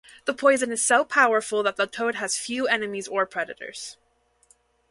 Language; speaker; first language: English; native; English